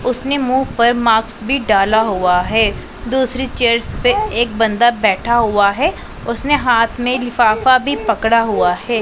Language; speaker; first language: Hindi; non-native, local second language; Punjabi